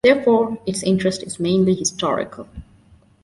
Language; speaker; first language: English; non-native, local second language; Divehi